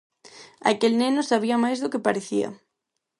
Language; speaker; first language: Galician; non-native, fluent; Spanish